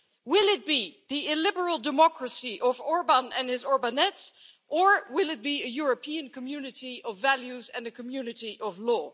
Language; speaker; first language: English; non-native, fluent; Dutch